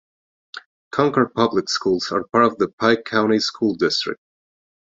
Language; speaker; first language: English; non-native, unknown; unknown